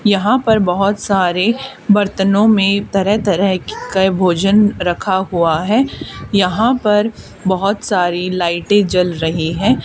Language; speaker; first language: Hindi; native; Hindi